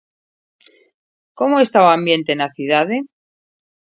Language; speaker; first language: Galician; native; Galician